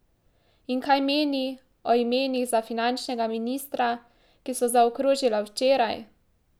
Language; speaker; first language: Slovenian; native; Slovenian